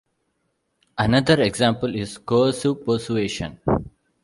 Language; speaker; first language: English; non-native, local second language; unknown